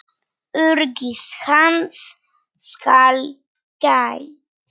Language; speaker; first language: Icelandic; non-native, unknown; Polish